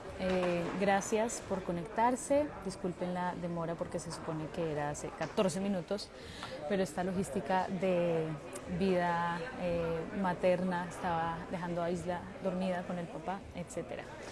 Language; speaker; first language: Spanish; native; Spanish